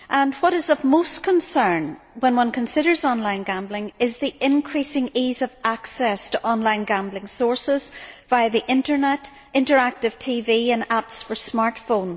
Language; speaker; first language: English; native; English